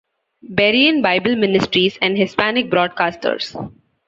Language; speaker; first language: English; non-native, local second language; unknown